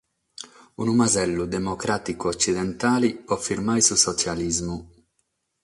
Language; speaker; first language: Sardinian; non-native, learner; Catalan